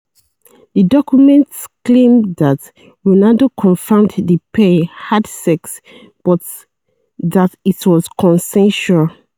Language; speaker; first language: English; non-native, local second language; Yoruba